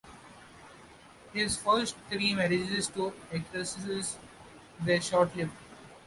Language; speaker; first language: English; non-native, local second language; Marathi